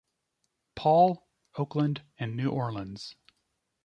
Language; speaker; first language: English; native; English